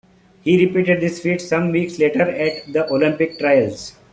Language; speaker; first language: English; non-native, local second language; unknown